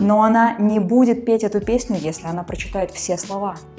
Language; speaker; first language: Russian; native; Russian